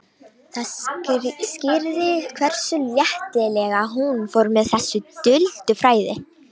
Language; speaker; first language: Icelandic; non-native, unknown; Romanian